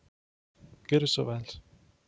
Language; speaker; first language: Icelandic; non-native, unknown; Polish